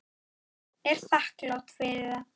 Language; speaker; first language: Icelandic; native; Icelandic